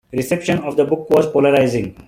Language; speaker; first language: English; non-native, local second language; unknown